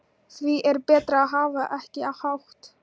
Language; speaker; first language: Icelandic; non-native, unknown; Thai